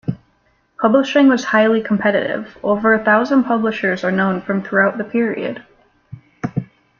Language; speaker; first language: English; native; English